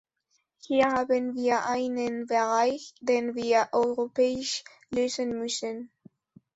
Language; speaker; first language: German; non-native, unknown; Spanish